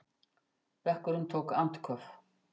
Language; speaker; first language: Icelandic; native; Icelandic